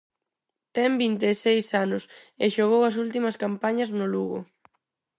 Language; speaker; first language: Galician; non-native, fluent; Spanish